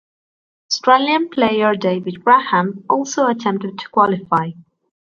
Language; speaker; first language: English; non-native, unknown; Spanish